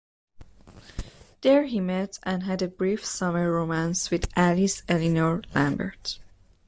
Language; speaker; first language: English; non-native, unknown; Persian